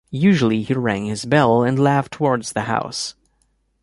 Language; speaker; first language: English; native; English